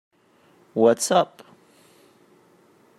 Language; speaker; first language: English; native; English